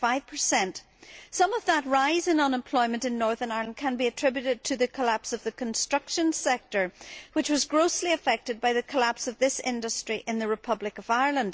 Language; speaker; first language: English; native; English